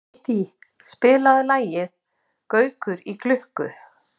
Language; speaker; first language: Icelandic; native; Icelandic